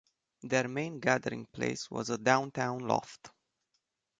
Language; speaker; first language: English; non-native, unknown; Romanian